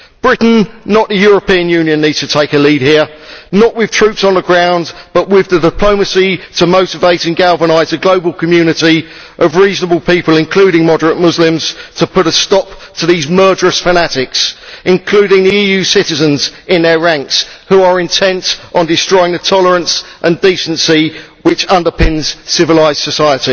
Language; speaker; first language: English; native; English